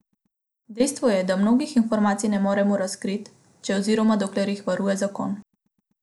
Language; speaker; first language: Slovenian; non-native, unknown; Macedonian